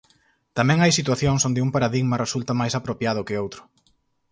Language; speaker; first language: Galician; native; Galician